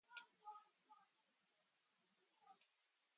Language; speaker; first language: English; native; English